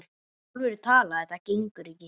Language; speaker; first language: Icelandic; native; Icelandic